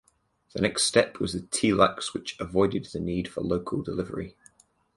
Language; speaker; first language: English; native; English